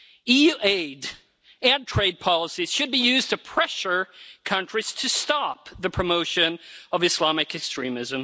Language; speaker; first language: English; non-native, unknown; Swedish